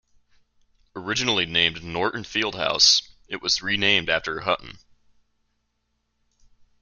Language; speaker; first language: English; native; English